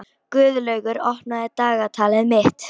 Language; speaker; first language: Icelandic; non-native, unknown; Polish